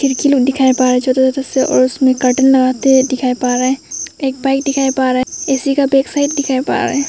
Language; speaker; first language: Hindi; non-native, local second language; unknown